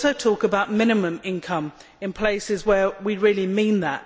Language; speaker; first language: English; native; English